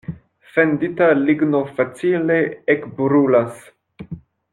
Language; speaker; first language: Esperanto; non-native, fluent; French